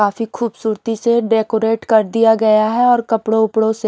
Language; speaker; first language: Hindi; native; Hindi